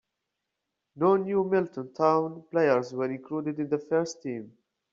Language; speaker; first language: English; native; English